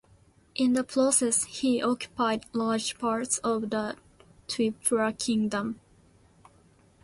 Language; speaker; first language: English; non-native, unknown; Japanese